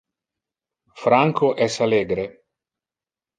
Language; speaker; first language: Interlingua; non-native, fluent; Italian